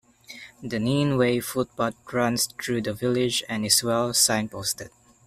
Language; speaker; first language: English; non-native, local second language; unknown